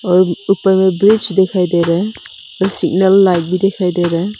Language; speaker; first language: Hindi; non-native, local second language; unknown